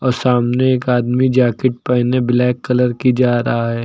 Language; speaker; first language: Hindi; native; Hindi